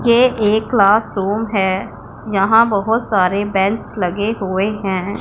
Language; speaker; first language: Hindi; non-native, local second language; Punjabi